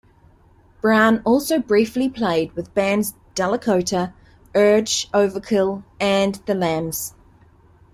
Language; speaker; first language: English; native; English